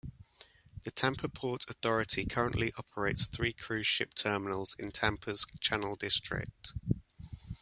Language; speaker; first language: English; native; English